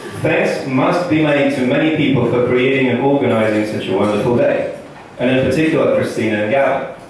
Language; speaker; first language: English; non-native, fluent; Russian